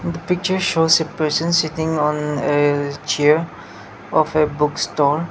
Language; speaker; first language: English; non-native, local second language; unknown